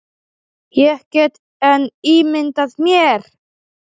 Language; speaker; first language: Icelandic; non-native, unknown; Polish